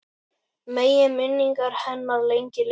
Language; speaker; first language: Icelandic; native; Icelandic